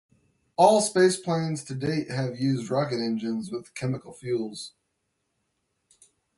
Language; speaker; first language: English; native; English